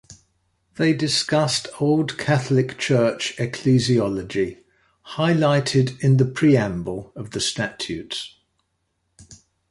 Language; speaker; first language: English; native; English